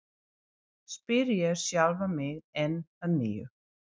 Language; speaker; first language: Icelandic; non-native, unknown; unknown